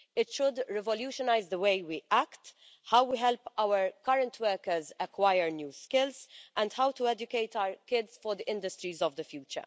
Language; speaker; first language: English; non-native, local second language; Maltese